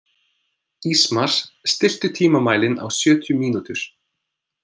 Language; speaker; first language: Icelandic; non-native, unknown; English